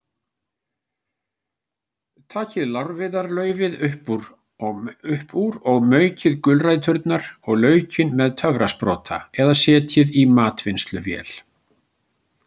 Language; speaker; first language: Icelandic; native; Icelandic